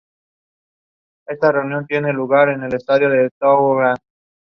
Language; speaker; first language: English; non-native, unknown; Spanish